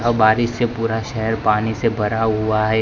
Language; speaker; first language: Hindi; non-native, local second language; Gujarati